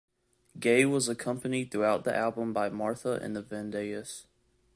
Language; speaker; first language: English; native; English